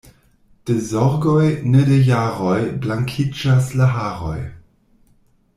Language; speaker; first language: Esperanto; non-native, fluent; German